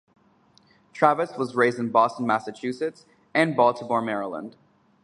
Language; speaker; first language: English; native; English